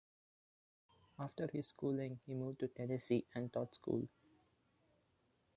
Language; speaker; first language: English; non-native, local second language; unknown